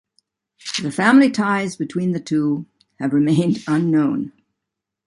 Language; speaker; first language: English; native; English